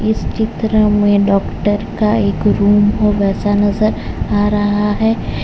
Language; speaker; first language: Hindi; non-native, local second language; Gujarati